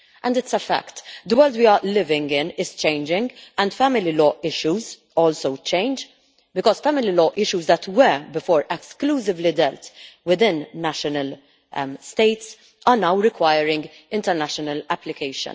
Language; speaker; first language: English; non-native, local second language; Maltese